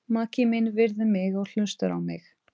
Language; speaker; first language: Icelandic; non-native, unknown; Portuguese